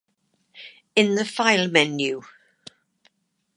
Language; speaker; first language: English; native; English